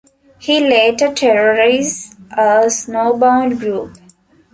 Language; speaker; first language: English; non-native, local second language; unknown